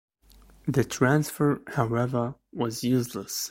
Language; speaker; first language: English; native; English